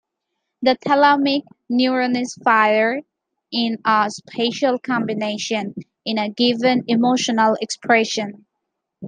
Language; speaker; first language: English; native; English